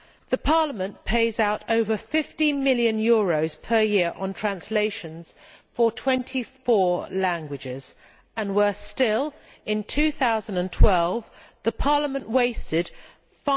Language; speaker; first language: English; native; English